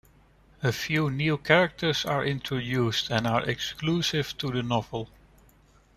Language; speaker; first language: English; non-native, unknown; Dutch